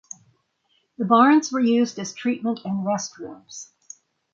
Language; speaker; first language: English; native; English